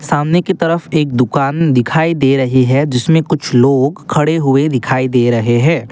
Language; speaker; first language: Hindi; non-native, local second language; Assamese